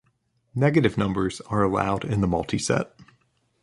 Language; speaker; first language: English; native; English